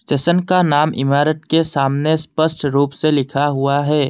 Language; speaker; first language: Hindi; non-native, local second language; Assamese